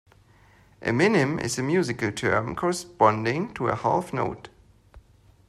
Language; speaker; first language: English; non-native, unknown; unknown